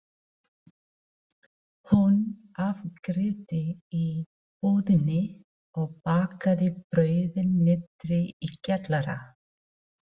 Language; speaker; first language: Icelandic; non-native, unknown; Filipino